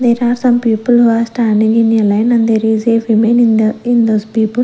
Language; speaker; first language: English; non-native, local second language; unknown